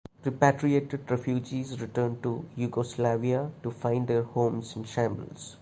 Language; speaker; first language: English; non-native, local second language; Malayalam